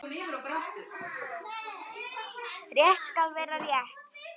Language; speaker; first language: Icelandic; native; Icelandic